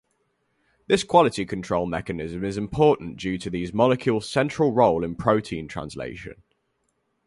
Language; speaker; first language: English; native; English